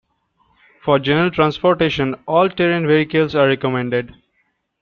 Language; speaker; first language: English; non-native, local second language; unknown